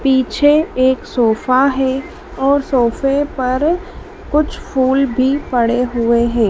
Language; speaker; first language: Hindi; native; Hindi